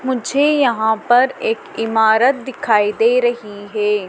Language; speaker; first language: Hindi; native; Hindi